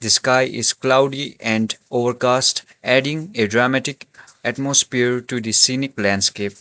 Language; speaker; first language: English; non-native, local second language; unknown